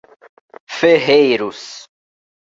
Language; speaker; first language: Portuguese; native; Portuguese